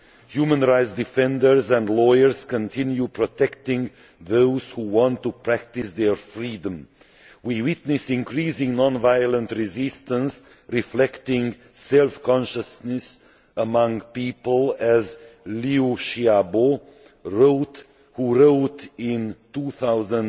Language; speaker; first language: English; non-native, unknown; Hungarian